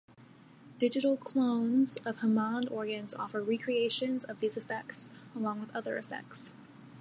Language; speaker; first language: English; native; English